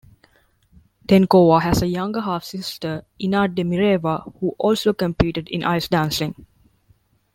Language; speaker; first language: English; non-native, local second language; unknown